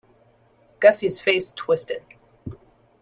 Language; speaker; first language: English; native; English